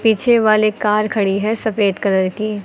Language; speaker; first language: Hindi; native; Hindi